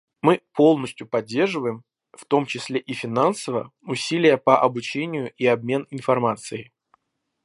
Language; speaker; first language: Russian; native; Russian